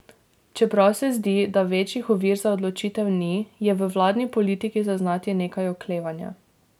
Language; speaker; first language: Slovenian; native; Slovenian